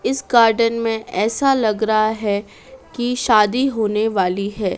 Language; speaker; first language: Hindi; native; Hindi